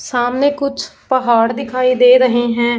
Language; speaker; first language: Hindi; non-native, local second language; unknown